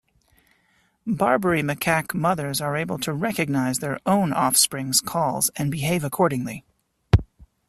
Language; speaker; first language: English; native; English